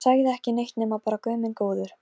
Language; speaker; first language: Icelandic; non-native, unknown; Polish